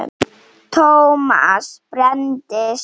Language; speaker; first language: Icelandic; non-native, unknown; Slovenian